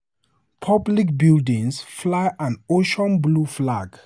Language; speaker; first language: English; non-native, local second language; Hausa